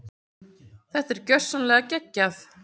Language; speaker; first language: Icelandic; native; Icelandic